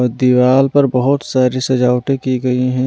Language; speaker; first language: Hindi; non-native, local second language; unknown